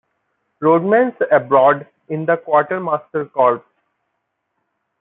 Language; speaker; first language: English; non-native, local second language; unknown